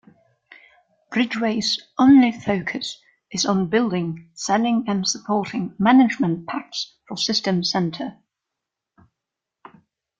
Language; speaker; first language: English; non-native, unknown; German